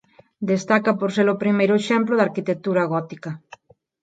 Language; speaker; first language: Galician; non-native, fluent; Spanish